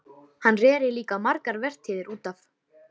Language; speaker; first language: Icelandic; native; Icelandic